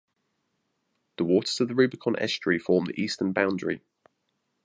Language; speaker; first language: English; native; English